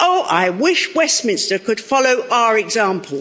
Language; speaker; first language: English; native; English